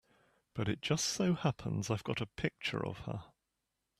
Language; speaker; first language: English; native; English